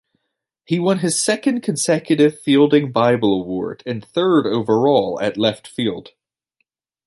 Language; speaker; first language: English; native; English